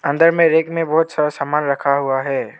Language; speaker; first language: Hindi; non-native, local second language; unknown